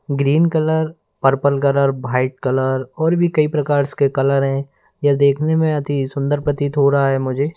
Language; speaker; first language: Hindi; native; Hindi